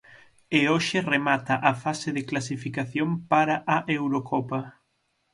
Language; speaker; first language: Galician; native; Galician